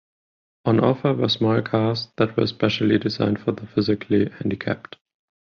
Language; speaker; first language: English; non-native, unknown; German